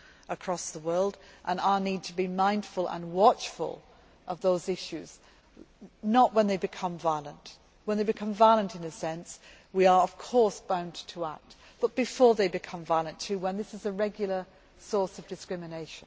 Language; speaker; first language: English; native; English